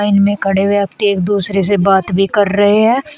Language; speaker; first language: Hindi; native; Hindi